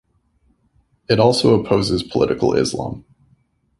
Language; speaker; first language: English; native; English